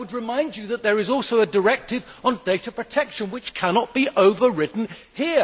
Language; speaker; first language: English; native; English